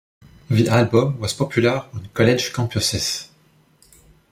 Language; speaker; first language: English; non-native, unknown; French